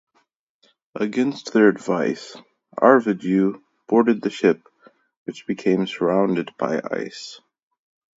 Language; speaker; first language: English; native; English